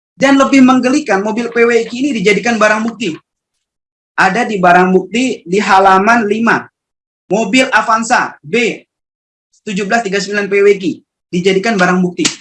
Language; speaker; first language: Indonesian; native; Indonesian